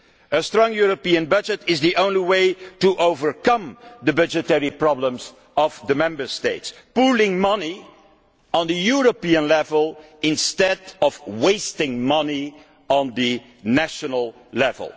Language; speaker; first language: English; non-native, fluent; Dutch